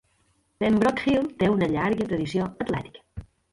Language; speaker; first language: Catalan; native; Catalan